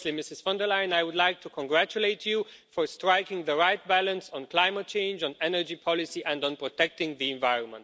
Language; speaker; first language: English; non-native, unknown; Romanian